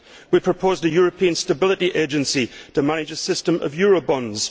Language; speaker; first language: English; native; English